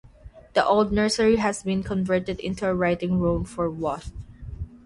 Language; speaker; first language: English; non-native, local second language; Filipino